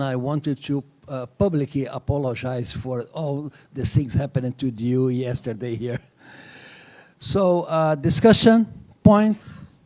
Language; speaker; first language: English; non-native, fluent; Portuguese